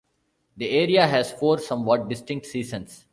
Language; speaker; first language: English; non-native, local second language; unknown